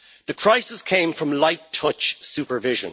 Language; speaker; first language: English; native; English